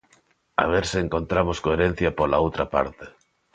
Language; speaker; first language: Galician; non-native, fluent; Spanish